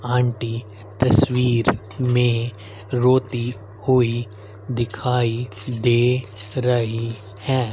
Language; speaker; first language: Hindi; native; Hindi